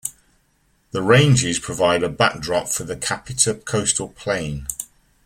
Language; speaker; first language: English; native; English